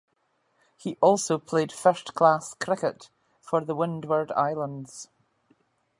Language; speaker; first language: English; native; English